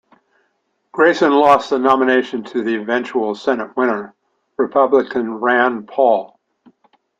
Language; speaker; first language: English; native; English